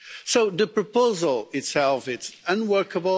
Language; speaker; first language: English; non-native, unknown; Portuguese